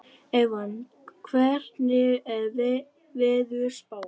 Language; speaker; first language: Icelandic; non-native, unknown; Vietnamese